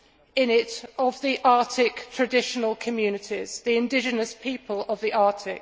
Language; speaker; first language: English; native; English